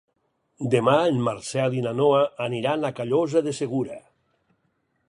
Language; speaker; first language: Catalan; native; Catalan